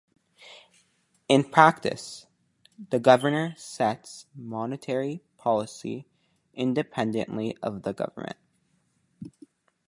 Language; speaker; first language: English; native; English